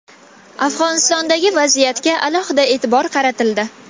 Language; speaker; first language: Uzbek; non-native, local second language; Kazakh